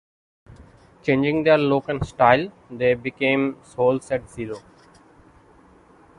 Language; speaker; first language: English; non-native, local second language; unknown